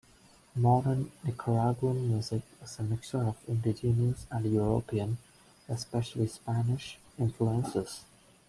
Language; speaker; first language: English; non-native, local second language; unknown